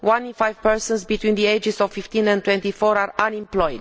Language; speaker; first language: English; non-native, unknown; Romanian